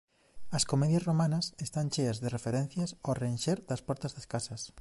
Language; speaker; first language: Galician; native; Galician